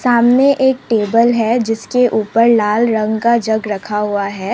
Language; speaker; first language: Hindi; non-native, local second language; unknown